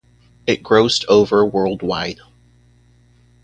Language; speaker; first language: English; native; English